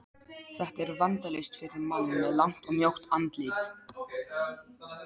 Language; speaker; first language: Icelandic; non-native, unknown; Polish